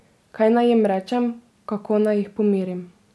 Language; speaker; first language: Slovenian; native; Slovenian